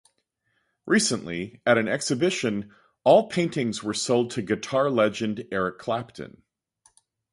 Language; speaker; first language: English; native; English